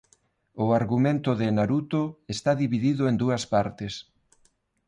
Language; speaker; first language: Galician; non-native, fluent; Spanish